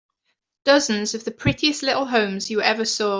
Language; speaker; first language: English; native; English